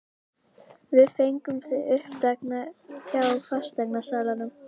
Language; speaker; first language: Icelandic; native; Icelandic